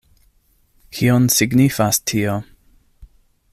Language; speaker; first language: Esperanto; non-native, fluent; English